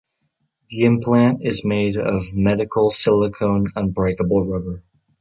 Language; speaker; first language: English; native; English